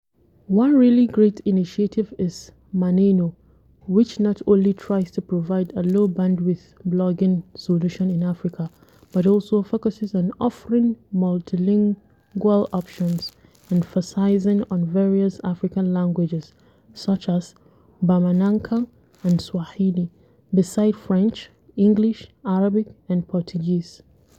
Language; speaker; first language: English; non-native, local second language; Hausa